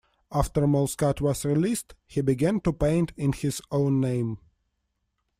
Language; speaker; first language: English; non-native, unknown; Russian